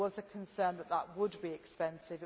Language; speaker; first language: English; native; English